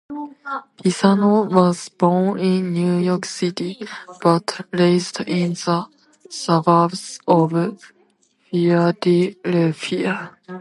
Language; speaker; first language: English; non-native, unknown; Tatar